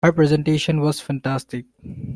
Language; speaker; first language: English; non-native, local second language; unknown